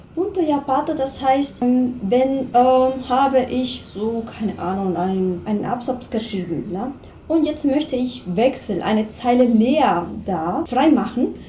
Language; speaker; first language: German; non-native, fluent; Spanish